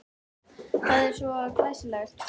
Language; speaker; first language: Icelandic; native; Icelandic